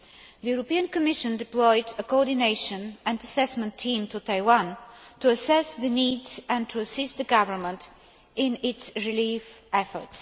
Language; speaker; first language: English; non-native, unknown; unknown